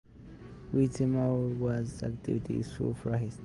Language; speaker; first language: English; non-native, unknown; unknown